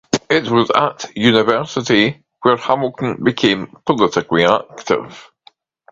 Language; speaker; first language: English; native; English